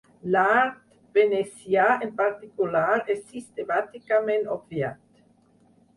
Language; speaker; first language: Catalan; non-native, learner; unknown